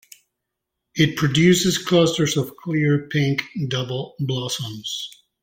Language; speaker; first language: English; native; English